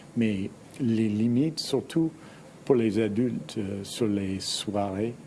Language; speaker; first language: French; non-native, fluent; English